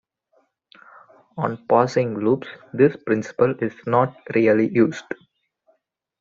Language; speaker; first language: English; non-native, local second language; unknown